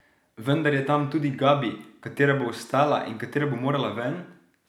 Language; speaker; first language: Slovenian; native; Slovenian